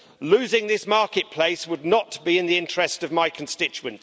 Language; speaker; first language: English; native; English